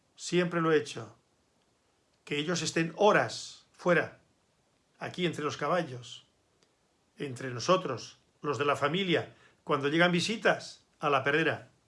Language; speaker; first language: Spanish; native; Spanish